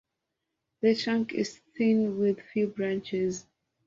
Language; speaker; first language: English; non-native, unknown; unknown